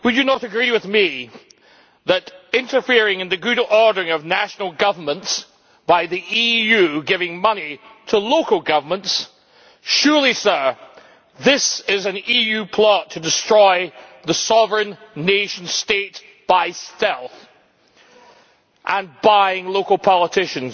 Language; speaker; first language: English; native; English